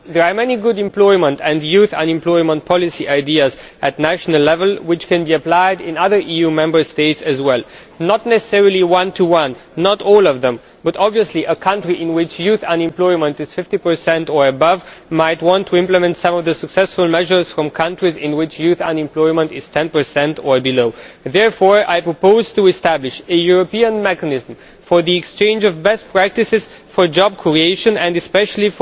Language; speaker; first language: English; non-native, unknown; Romanian